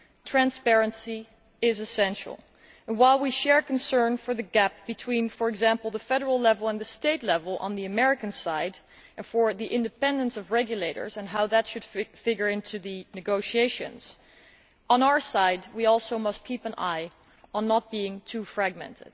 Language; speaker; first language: English; non-native, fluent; Dutch